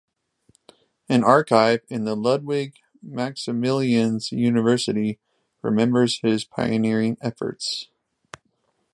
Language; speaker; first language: English; native; English